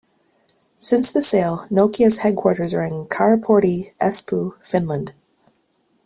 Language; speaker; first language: English; native; English